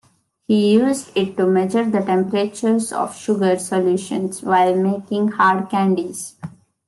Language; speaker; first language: English; non-native, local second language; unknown